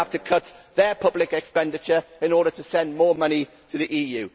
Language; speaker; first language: English; native; English